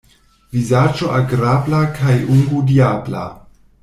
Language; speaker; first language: Esperanto; non-native, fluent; German